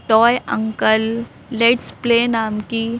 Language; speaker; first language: Hindi; native; Hindi